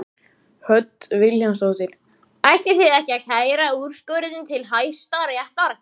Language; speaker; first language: Icelandic; native; Icelandic